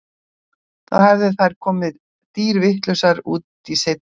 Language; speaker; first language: Icelandic; native; Icelandic